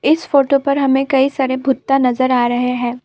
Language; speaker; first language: Hindi; non-native, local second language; Assamese